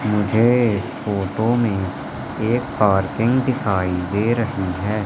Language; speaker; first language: Hindi; native; Hindi